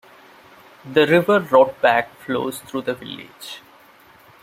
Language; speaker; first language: English; non-native, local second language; Malayalam